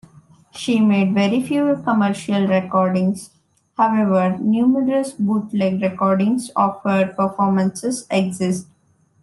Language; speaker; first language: English; non-native, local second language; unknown